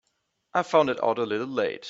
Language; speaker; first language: English; non-native, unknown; German